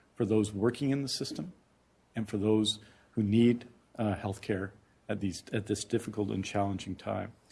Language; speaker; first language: English; native; English